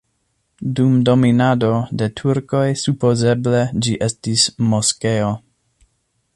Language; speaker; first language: Esperanto; non-native, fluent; English